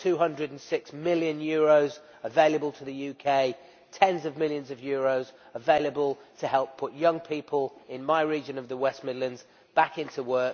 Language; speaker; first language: English; native; English